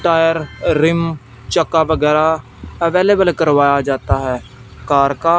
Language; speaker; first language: Hindi; non-native, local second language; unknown